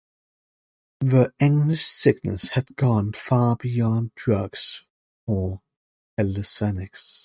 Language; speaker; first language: English; native; English